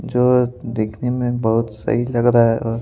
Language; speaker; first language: Hindi; native; Hindi